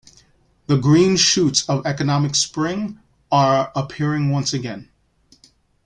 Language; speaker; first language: English; native; English